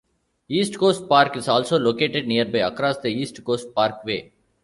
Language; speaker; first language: English; non-native, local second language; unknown